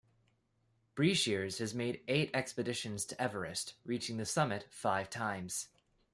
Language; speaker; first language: English; native; English